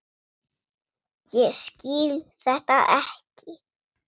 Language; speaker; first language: Icelandic; non-native, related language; Swedish